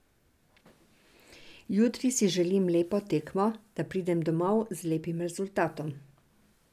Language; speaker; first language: Slovenian; non-native, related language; Serbian